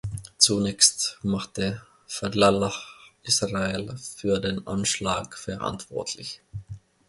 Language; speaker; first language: German; non-native, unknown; Finnish